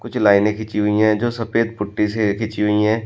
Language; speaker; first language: Hindi; native; Hindi